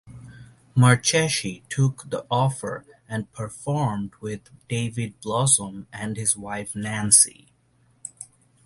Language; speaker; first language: English; non-native, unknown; Bangla